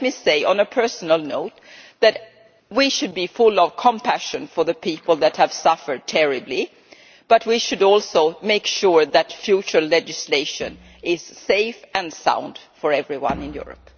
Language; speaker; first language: English; non-native, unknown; Swedish